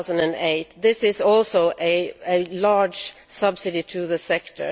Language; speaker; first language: English; non-native, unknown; Swedish